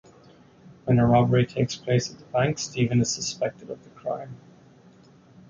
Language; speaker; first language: English; non-native, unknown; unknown